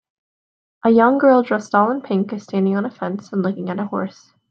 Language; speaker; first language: English; native; English